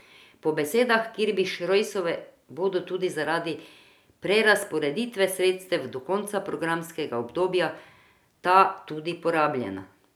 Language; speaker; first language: Slovenian; non-native, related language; Croatian